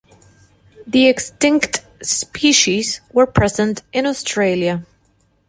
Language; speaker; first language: English; non-native, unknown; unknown